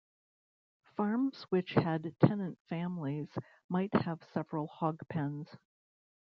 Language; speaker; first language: English; native; English